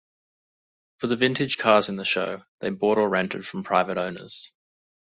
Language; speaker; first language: English; native; English